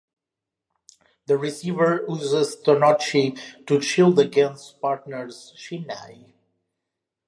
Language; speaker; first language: English; non-native, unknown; Portuguese